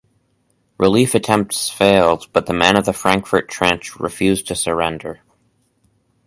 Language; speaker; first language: English; native; English